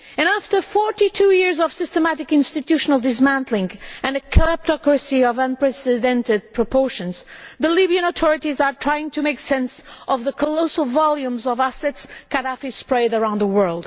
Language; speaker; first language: English; non-native, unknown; Portuguese